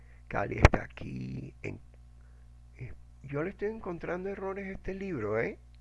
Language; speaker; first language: Spanish; native; Spanish